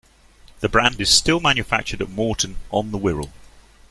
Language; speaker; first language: English; native; English